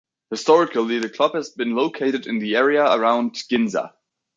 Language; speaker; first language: English; native; English